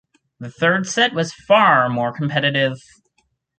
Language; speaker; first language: English; native; English